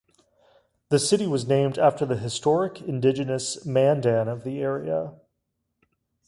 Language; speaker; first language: English; non-native, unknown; Chinese